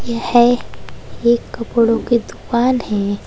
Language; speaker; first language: Hindi; native; Hindi